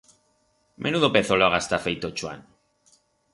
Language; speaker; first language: Aragonese; non-native, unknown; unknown